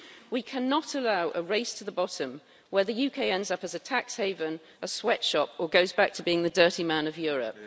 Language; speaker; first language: English; native; English